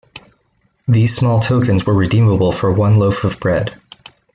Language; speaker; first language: English; native; English